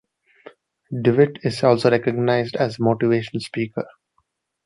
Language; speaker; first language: English; non-native, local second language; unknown